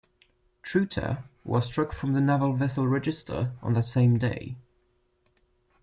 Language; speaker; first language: English; non-native, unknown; French